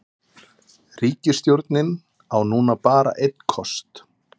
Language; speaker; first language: Icelandic; native; Icelandic